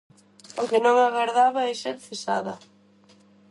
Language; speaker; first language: Galician; non-native, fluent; Spanish